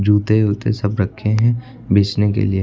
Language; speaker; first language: Hindi; native; Hindi